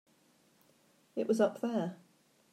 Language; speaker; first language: English; native; English